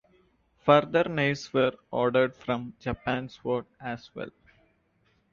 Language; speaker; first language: English; non-native, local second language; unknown